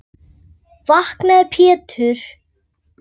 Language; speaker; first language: Icelandic; native; Icelandic